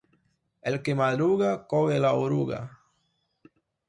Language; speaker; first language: Spanish; non-native, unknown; Portuguese